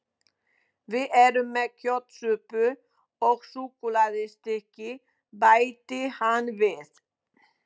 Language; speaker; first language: Icelandic; non-native, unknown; Polish